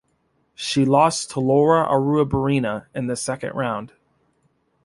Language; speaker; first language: English; native; English